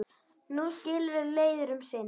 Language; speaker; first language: Icelandic; native; Icelandic